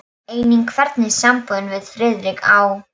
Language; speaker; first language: Icelandic; non-native, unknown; Polish